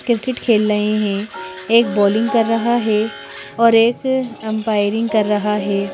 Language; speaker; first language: Hindi; native; Hindi